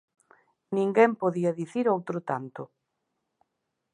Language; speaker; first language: Galician; native; Galician